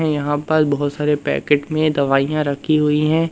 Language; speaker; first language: Hindi; native; Hindi